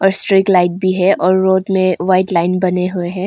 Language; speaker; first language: Hindi; non-native, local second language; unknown